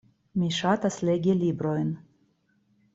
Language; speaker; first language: Esperanto; non-native, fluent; Russian